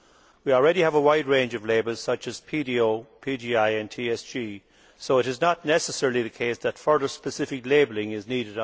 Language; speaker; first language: English; native; English